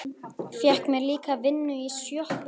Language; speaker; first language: Icelandic; native; Icelandic